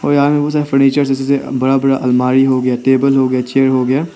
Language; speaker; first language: Hindi; non-native, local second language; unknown